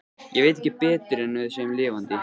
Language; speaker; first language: Icelandic; native; Icelandic